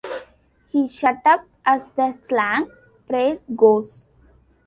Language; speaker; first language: English; non-native, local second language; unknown